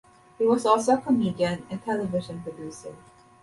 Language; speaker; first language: English; non-native, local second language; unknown